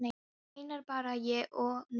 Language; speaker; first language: Icelandic; non-native, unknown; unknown